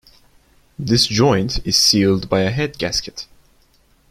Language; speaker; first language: English; non-native, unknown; Turkish